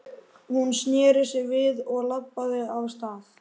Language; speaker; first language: Icelandic; native; Icelandic